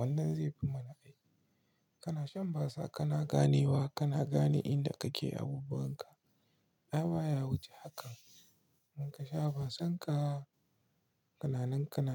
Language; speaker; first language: Hausa; non-native, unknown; Igbo